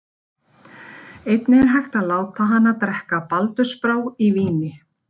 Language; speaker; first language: Icelandic; native; Icelandic